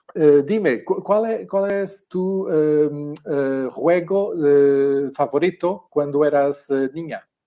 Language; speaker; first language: Spanish; non-native, related language; Portuguese